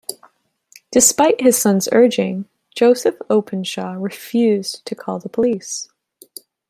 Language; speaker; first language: English; native; English